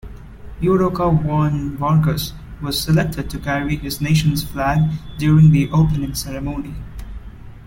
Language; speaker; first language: English; non-native, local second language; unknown